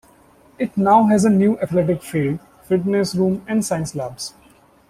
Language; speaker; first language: English; non-native, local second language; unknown